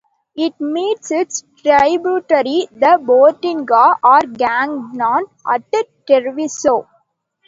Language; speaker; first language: English; non-native, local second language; Tamil